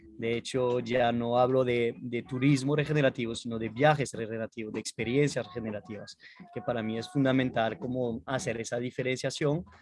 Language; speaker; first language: Spanish; non-native, fluent; French